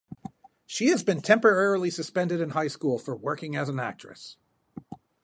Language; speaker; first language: English; native; English